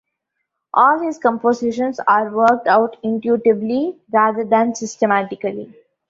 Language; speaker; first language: English; non-native, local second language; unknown